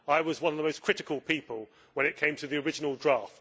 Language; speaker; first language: English; native; English